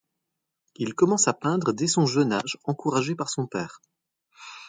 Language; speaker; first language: French; native; French